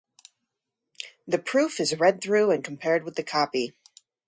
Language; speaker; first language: English; native; English